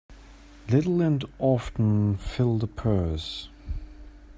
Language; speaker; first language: English; non-native, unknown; German